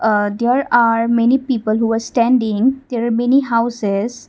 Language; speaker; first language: English; non-native, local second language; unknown